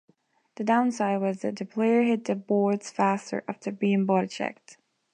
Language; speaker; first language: English; non-native, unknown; Spanish